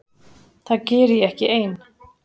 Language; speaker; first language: Icelandic; native; Icelandic